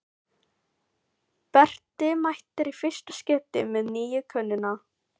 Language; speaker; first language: Icelandic; non-native, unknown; Filipino